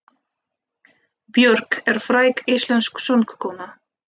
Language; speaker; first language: Icelandic; non-native, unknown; Russian